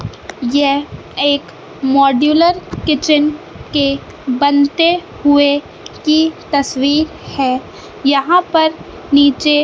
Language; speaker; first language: Hindi; native; Hindi